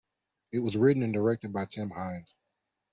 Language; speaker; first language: English; non-native, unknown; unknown